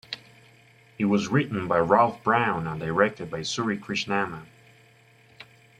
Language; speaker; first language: English; native; English